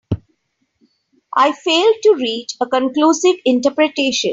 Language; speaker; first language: English; non-native, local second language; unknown